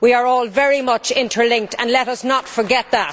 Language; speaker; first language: English; native; English